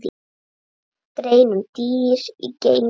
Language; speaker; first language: Icelandic; native; Icelandic